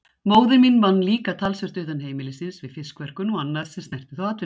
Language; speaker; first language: Icelandic; native; Icelandic